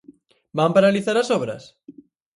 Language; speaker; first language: Galician; native; Galician